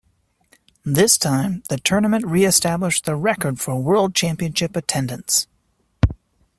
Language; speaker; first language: English; native; English